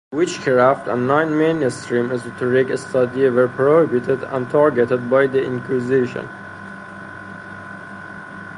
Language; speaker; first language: English; non-native, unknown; Persian